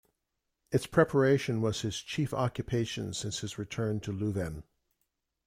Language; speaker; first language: English; native; English